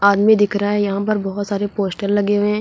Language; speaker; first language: Hindi; native; Hindi